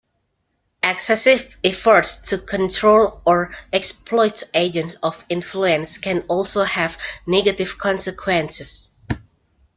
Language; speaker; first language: English; native; English